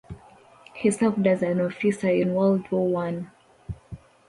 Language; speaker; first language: English; non-native, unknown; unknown